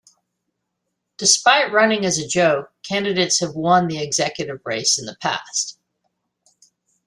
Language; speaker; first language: English; native; English